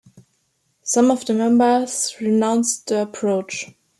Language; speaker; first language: English; non-native, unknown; German